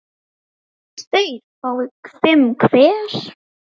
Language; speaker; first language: Icelandic; native; Icelandic